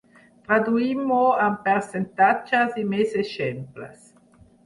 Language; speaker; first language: Catalan; non-native, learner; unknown